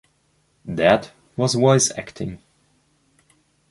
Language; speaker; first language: English; non-native, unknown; German